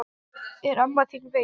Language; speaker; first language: Icelandic; non-native, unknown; English